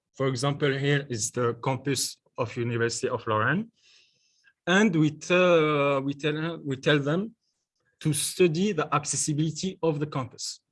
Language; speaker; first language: English; non-native, learner; French